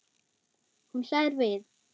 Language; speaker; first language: Icelandic; non-native, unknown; German